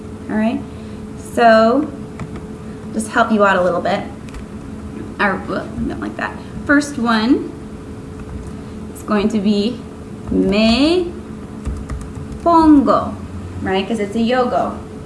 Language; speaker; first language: English; native; English